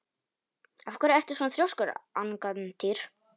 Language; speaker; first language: Icelandic; non-native, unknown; Polish